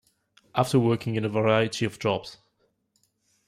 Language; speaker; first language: English; non-native, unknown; French